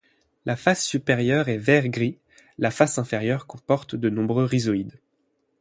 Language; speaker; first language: French; native; French